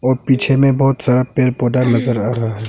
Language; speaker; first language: Hindi; non-native, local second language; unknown